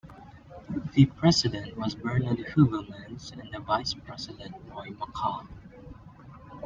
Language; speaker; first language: English; non-native, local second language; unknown